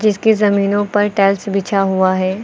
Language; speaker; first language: Hindi; native; Hindi